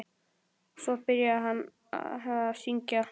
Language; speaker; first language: Icelandic; native; Icelandic